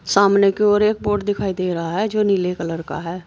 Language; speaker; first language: Hindi; native; Hindi